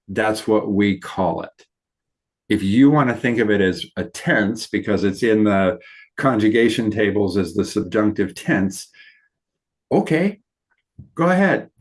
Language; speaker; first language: English; native; English